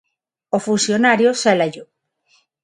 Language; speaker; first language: Galician; non-native, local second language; Spanish